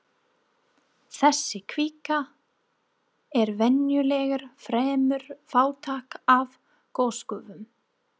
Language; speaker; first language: Icelandic; non-native, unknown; English